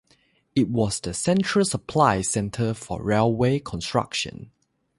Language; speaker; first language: English; non-native, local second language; Chinese